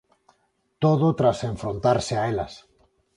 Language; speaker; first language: Galician; non-native, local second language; Spanish